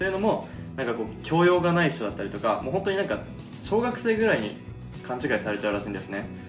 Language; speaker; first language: Japanese; native; Japanese